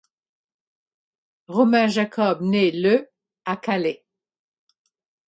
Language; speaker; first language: French; non-native, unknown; English